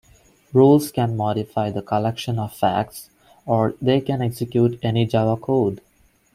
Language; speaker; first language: English; non-native, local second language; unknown